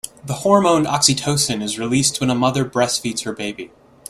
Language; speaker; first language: English; native; English